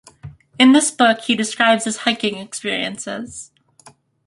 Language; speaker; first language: English; native; English